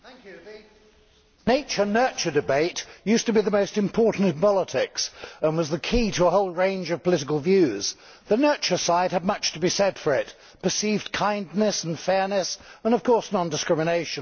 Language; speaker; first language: English; native; English